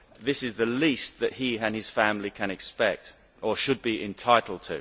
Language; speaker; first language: English; native; English